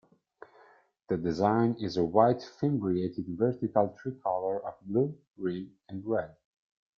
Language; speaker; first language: English; non-native, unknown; Italian